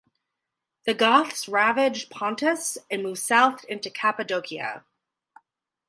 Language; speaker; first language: English; native; English